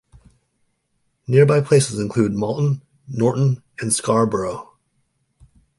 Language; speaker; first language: English; native; English